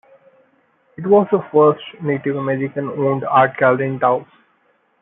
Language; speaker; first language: English; non-native, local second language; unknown